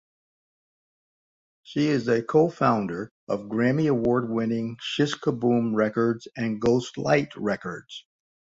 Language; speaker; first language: English; native; English